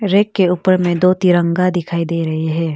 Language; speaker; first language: Hindi; non-native, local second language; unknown